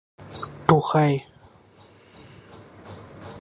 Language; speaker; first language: English; non-native, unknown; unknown